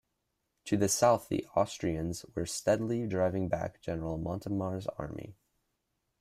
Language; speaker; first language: English; native; English